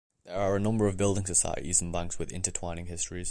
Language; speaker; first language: English; native; English